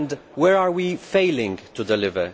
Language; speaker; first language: English; non-native, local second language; Maltese